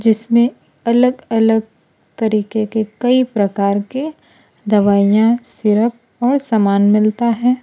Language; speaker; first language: Hindi; non-native, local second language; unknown